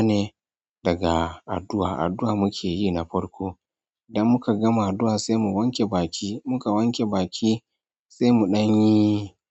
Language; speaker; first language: Hausa; non-native, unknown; Yoruba